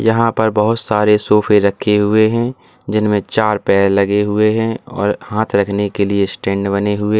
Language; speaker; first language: Hindi; native; Hindi